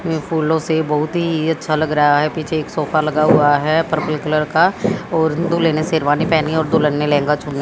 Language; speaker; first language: Hindi; native; Hindi